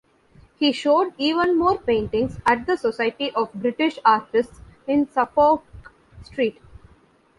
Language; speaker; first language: English; non-native, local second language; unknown